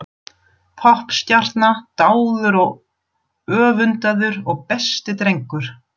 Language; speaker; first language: Icelandic; non-native, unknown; German